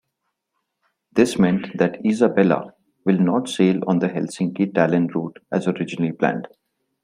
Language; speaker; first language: English; non-native, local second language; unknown